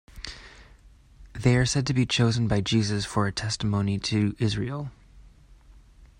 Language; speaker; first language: English; native; English